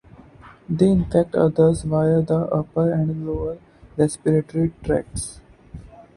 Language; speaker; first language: English; non-native, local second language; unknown